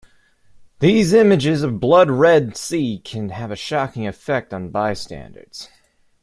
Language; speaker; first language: English; native; English